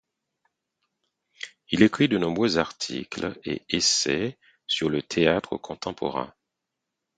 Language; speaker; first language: French; non-native, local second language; Haitian Creole